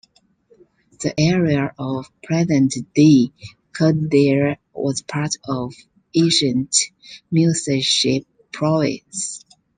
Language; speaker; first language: English; non-native, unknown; Chinese